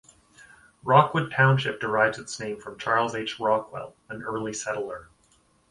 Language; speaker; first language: English; native; English